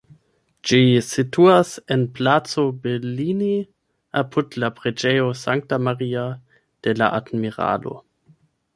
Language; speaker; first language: Esperanto; non-native, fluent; German